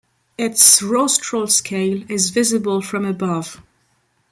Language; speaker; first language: English; non-native, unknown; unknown